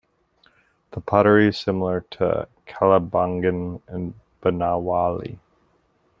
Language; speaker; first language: English; native; English